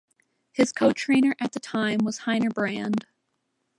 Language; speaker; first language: English; native; English